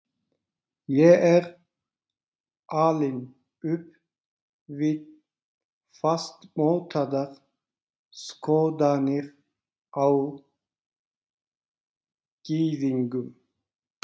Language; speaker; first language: Icelandic; non-native, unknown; Turkish